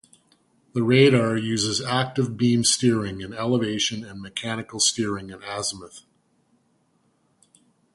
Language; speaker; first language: English; native; English